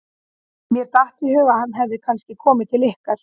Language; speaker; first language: Icelandic; native; Icelandic